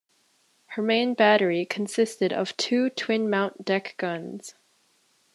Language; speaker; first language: English; native; English